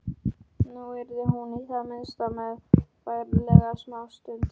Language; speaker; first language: Icelandic; non-native, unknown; Polish